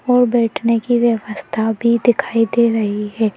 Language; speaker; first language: Hindi; native; Hindi